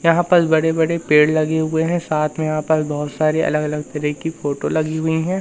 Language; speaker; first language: Hindi; native; Hindi